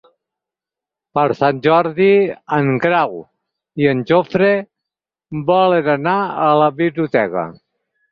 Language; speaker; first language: Catalan; native; Catalan